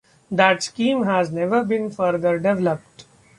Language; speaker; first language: English; non-native, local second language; Marathi